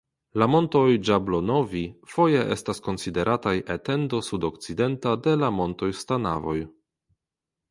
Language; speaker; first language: Esperanto; non-native, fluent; Polish